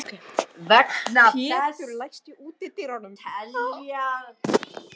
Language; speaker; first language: Icelandic; non-native, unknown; Russian